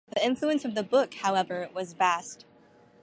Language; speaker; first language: English; native; English